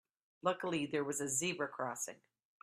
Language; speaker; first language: English; native; English